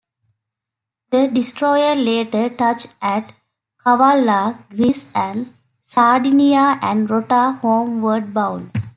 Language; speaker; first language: English; native; English